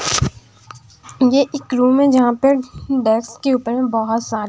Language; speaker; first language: Hindi; non-native, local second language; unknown